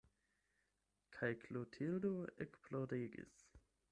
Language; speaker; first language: Esperanto; non-native, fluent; German